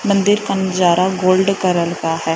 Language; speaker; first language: Hindi; non-native, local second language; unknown